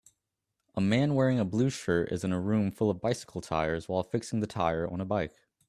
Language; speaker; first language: English; native; English